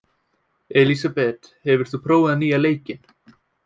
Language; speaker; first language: Icelandic; native; Icelandic